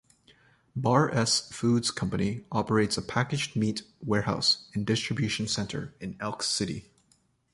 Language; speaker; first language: English; native; English